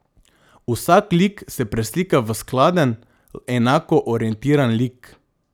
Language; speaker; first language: Slovenian; non-native, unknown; Macedonian